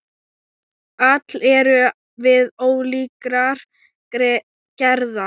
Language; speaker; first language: Icelandic; non-native, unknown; Thai